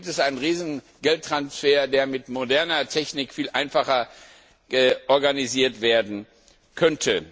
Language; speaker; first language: German; non-native, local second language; Luxembourgish